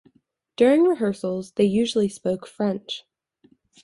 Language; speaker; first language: English; native; English